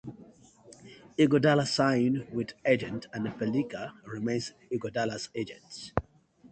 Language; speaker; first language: English; non-native, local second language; Nigerian Pidgin